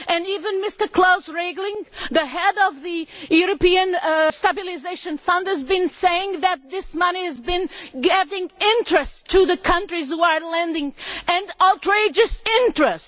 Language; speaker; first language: English; non-native, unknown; Portuguese